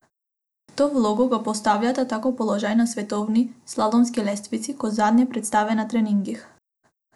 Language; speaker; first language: Slovenian; non-native, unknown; Macedonian